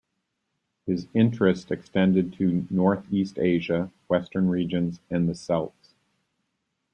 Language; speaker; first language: English; native; English